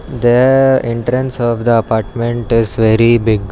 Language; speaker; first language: English; non-native, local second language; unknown